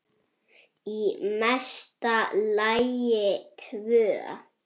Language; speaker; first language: Icelandic; native; Icelandic